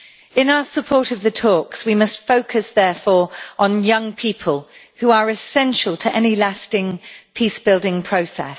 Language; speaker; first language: English; native; English